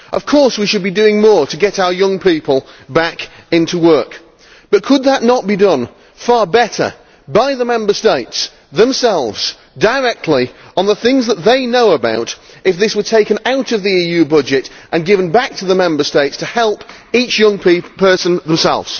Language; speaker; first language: English; native; English